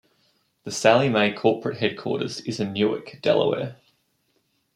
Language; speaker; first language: English; native; English